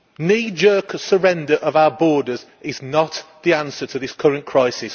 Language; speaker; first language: English; native; English